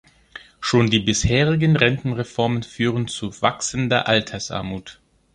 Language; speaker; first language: German; non-native, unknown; Greek